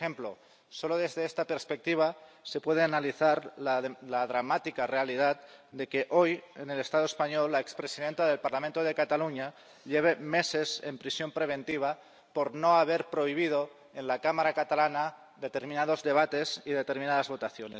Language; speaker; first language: Spanish; non-native, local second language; Catalan